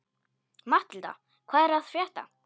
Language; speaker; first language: Icelandic; non-native, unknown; Polish